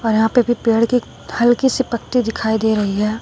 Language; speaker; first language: Hindi; native; Hindi